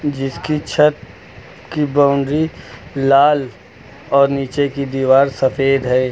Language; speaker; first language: Hindi; native; Hindi